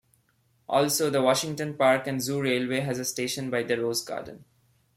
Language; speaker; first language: English; non-native, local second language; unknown